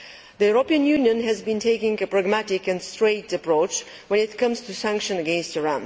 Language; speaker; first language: English; non-native, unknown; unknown